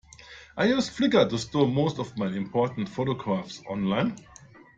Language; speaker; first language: English; non-native, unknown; German